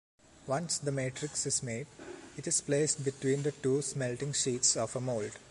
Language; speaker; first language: English; non-native, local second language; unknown